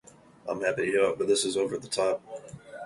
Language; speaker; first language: English; native; English